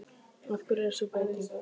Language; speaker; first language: Icelandic; native; Icelandic